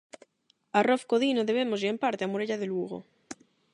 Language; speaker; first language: Galician; non-native, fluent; Spanish